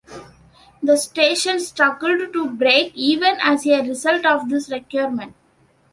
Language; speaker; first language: English; non-native, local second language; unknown